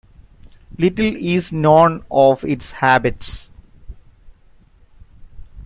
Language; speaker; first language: English; non-native, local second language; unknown